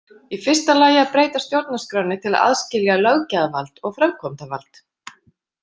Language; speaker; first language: Icelandic; native; Icelandic